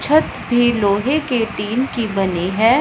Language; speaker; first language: Hindi; non-native, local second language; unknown